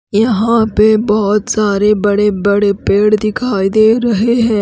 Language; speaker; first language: Hindi; native; Hindi